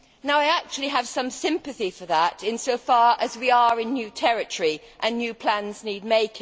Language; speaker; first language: English; native; English